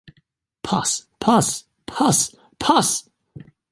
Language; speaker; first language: English; native; English